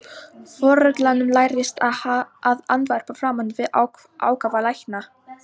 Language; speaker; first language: Icelandic; non-native, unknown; Polish